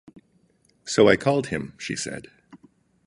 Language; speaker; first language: English; native; English